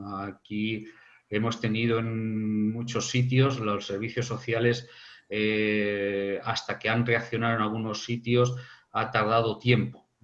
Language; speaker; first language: Spanish; native; Spanish